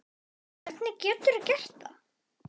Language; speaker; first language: Icelandic; native; Icelandic